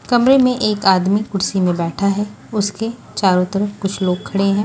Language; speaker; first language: Hindi; non-native, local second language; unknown